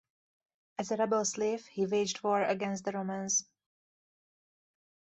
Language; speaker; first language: English; native; English